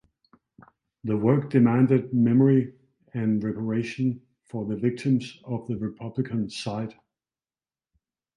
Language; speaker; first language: English; non-native, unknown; Danish